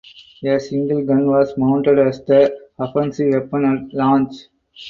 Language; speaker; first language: English; non-native, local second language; Tamil